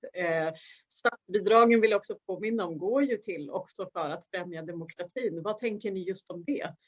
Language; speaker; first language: Swedish; non-native, fluent; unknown